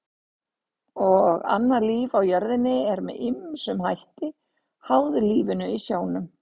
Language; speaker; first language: Icelandic; native; Icelandic